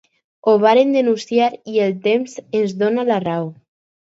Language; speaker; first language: Catalan; non-native, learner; Spanish